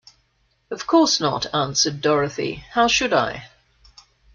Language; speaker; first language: English; native; English